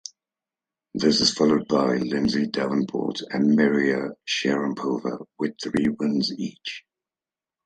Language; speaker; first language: English; native; English